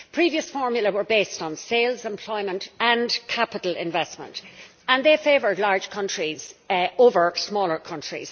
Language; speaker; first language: English; native; English